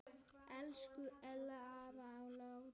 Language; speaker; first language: Icelandic; native; Icelandic